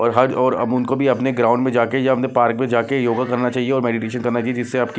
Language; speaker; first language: Hindi; non-native, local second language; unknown